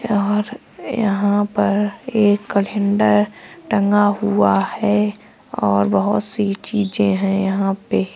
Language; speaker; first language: Hindi; native; Hindi